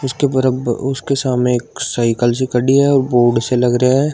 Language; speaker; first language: Hindi; native; Hindi